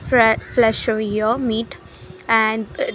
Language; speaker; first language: English; non-native, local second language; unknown